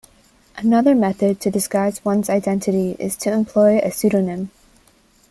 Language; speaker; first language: English; native; English